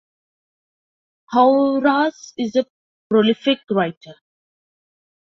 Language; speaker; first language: English; non-native, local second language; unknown